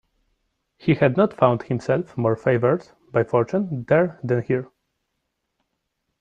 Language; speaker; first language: English; non-native, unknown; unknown